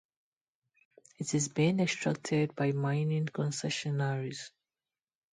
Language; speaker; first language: English; non-native, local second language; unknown